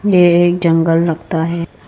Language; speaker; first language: Hindi; non-native, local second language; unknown